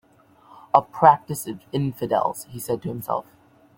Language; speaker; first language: English; native; English